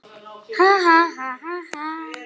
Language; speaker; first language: Icelandic; non-native, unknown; Polish